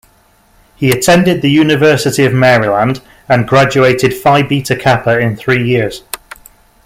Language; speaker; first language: English; native; English